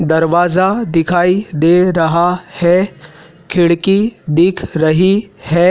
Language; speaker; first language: Hindi; native; Hindi